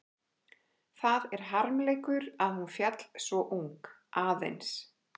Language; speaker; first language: Icelandic; native; Icelandic